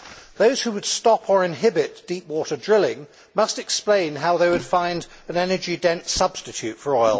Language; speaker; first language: English; native; English